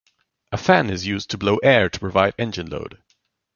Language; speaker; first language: English; non-native, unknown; German